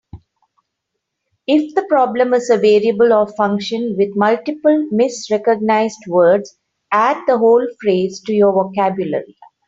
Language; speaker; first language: English; non-native, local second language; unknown